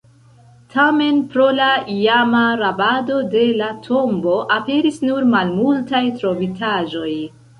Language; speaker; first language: Esperanto; non-native, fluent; Central Kurdish